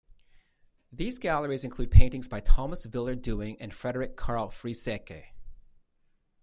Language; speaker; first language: English; native; English